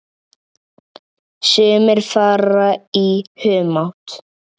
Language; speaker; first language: Icelandic; native; Icelandic